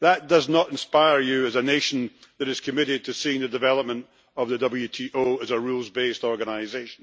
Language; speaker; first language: English; native; English